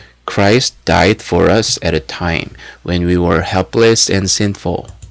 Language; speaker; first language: English; non-native, fluent; Korean